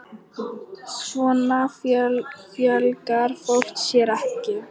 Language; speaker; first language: Icelandic; non-native, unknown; Polish